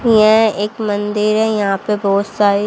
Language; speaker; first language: Hindi; native; Hindi